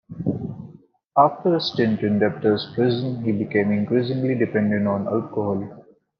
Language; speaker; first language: English; non-native, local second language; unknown